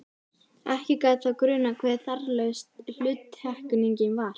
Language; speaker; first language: Icelandic; native; Icelandic